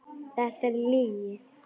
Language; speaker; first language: Icelandic; non-native, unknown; Polish